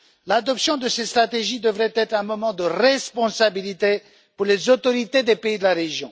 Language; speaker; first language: French; non-native, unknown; Romanian